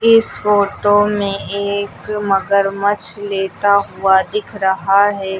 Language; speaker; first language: Hindi; native; Hindi